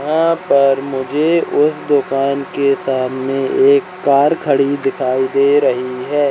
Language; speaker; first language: Hindi; native; Hindi